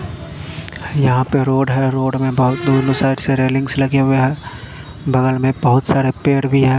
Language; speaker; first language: Hindi; non-native, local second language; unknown